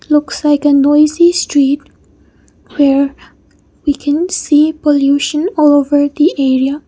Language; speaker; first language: English; non-native, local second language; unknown